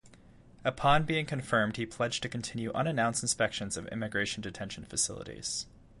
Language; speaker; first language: English; native; English